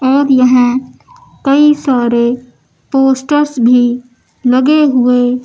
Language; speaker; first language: Hindi; native; Hindi